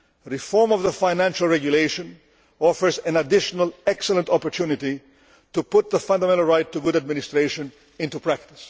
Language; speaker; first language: English; non-native, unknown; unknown